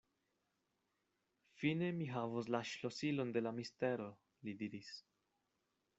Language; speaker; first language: Esperanto; non-native, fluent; Spanish